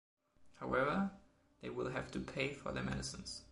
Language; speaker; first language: English; non-native, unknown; German